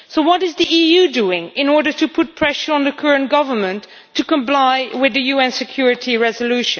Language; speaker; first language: English; non-native, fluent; Dutch